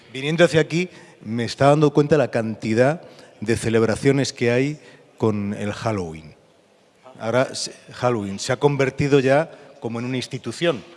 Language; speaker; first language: Spanish; native; Spanish